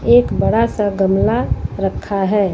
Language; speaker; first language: Hindi; native; Hindi